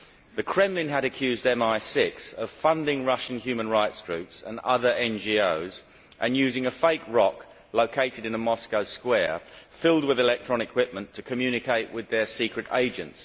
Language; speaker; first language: English; native; English